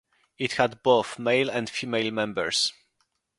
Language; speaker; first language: English; non-native, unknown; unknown